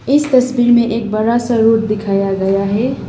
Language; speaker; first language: Hindi; non-native, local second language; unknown